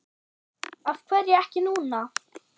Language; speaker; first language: Icelandic; non-native, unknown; German